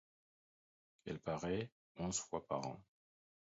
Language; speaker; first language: French; non-native, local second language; Haitian Creole